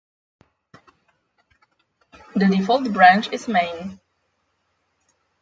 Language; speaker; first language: English; non-native, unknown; Polish